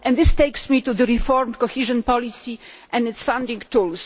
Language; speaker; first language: English; non-native, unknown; Polish